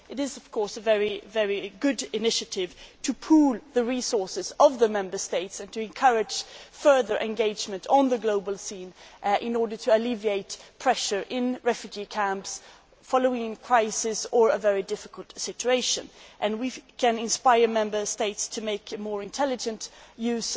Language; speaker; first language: English; non-native, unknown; Swedish